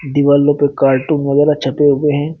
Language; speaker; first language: Hindi; native; Hindi